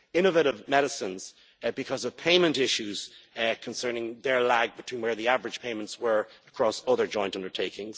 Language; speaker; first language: English; native; English